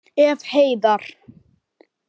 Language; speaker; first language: Icelandic; native; Icelandic